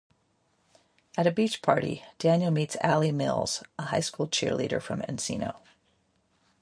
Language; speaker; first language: English; native; English